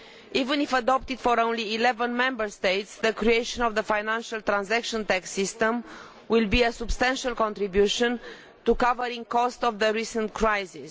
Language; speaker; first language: English; non-native, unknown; Romanian